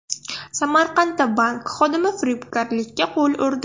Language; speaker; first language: Uzbek; non-native, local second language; Russian